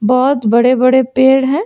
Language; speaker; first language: Hindi; non-native, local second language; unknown